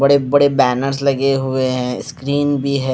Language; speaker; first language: Hindi; non-native, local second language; Punjabi